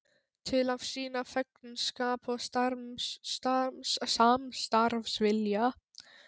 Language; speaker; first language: Icelandic; non-native, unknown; Polish